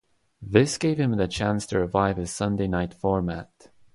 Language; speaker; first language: English; non-native, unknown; Estonian